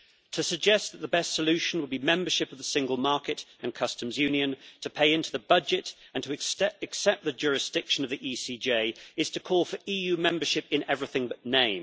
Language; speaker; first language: English; native; English